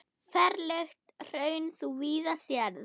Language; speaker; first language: Icelandic; non-native, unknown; German